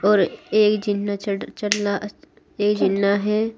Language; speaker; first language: Hindi; native; Hindi